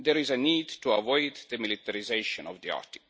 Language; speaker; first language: English; non-native, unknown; Estonian